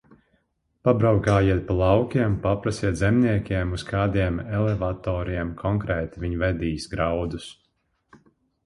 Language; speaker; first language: Latvian; non-native, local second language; Russian